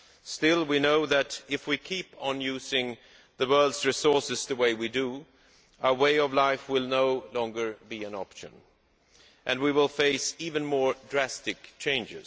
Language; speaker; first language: English; non-native, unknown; Swedish